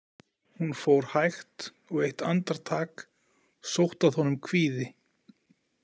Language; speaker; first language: Icelandic; native; Icelandic